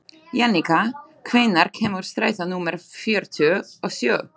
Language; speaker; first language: Icelandic; non-native, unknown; Slovak